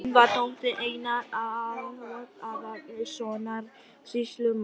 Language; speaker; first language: Icelandic; non-native, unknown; Vietnamese